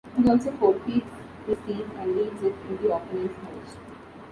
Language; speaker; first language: English; non-native, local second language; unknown